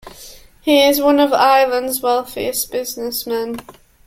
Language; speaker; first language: English; native; English